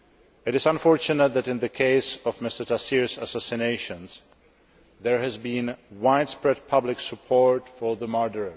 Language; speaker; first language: English; non-native, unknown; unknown